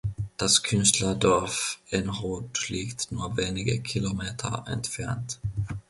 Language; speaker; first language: German; non-native, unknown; Finnish